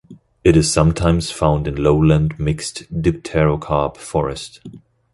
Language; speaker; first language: English; non-native, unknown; German